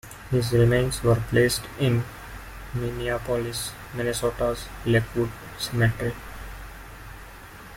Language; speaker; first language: English; non-native, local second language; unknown